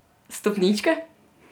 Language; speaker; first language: Slovenian; non-native, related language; Serbian